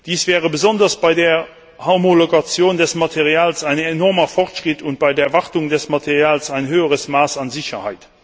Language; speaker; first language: German; non-native, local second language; Luxembourgish